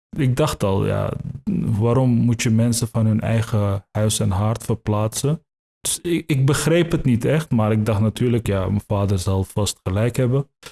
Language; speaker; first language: Dutch; early bilingual, other home language; Turkish